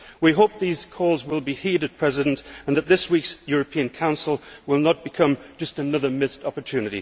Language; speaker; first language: English; native; English